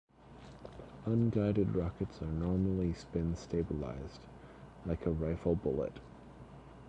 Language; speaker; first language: English; native; English